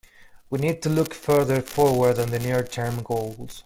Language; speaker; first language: English; non-native, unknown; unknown